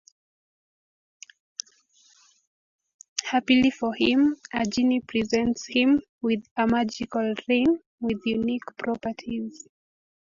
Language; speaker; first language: English; native; English